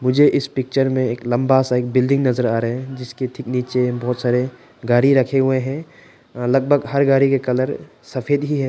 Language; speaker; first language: Hindi; non-native, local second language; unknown